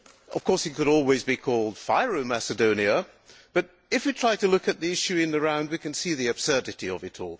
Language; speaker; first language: English; non-native, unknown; Hungarian